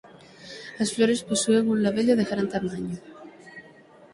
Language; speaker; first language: Galician; native; Galician